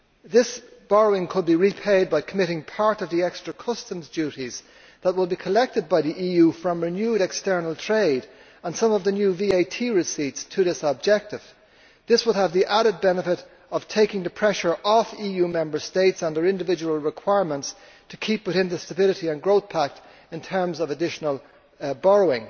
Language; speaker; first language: English; native; English